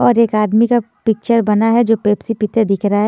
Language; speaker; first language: Hindi; native; Hindi